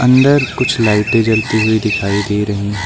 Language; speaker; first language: Hindi; native; Hindi